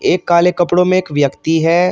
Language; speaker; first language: Hindi; native; Hindi